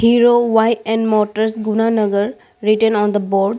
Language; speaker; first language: English; non-native, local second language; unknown